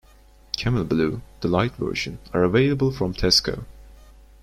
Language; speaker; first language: English; non-native, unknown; Turkish